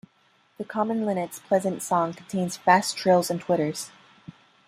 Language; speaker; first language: English; non-native, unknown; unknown